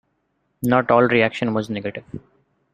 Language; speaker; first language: English; non-native, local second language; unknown